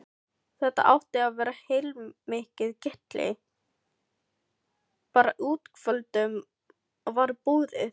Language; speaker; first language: Icelandic; non-native, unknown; Filipino